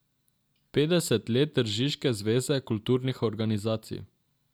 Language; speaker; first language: Slovenian; non-native, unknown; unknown